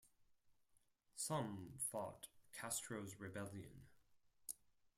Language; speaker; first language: English; non-native, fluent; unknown